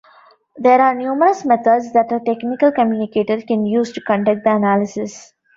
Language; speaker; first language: English; non-native, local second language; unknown